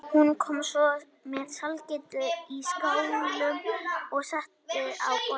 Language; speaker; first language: Icelandic; native; Icelandic